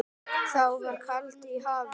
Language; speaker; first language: Icelandic; native; Icelandic